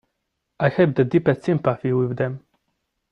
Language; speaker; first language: English; non-native, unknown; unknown